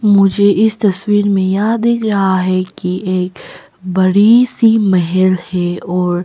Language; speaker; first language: Hindi; early bilingual, other home language; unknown